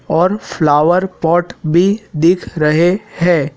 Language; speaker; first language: Hindi; native; Hindi